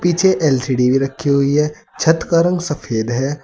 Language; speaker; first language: Hindi; native; Hindi